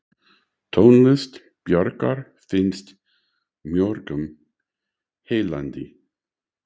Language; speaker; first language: Icelandic; non-native, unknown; English